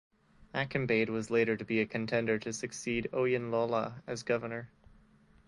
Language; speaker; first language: English; native; English